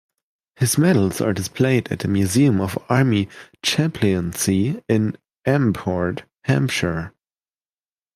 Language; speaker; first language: English; non-native, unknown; German